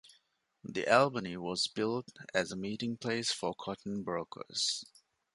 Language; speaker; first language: English; non-native, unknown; Divehi